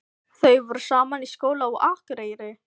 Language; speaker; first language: Icelandic; non-native, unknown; Filipino